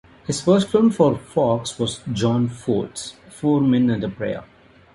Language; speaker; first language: English; non-native, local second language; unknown